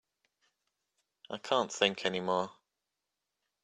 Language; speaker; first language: English; native; English